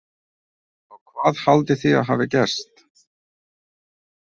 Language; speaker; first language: Icelandic; non-native, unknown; Ukrainian